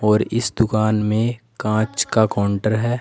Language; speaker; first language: Hindi; native; Hindi